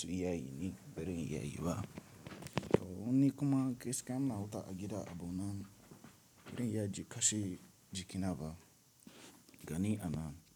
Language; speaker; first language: Hausa; non-native, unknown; Tiv